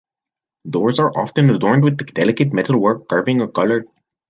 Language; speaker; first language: English; native; English